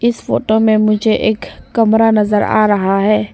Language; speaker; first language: Hindi; non-native, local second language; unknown